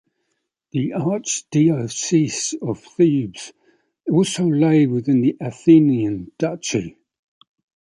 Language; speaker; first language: English; native; English